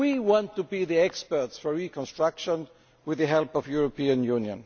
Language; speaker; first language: English; non-native, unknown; German